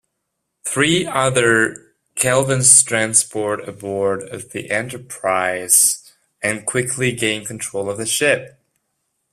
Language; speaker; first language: English; non-native, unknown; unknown